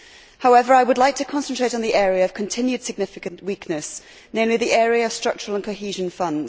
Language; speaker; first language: English; native; English